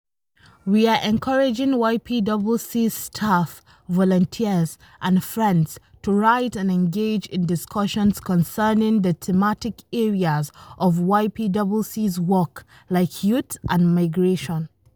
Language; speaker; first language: English; non-native, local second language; Hausa